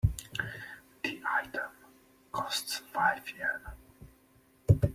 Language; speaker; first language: English; non-native, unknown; Czech